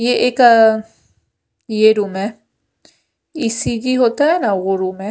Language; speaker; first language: Hindi; non-native, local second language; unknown